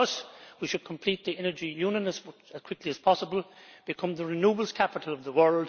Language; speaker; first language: English; native; English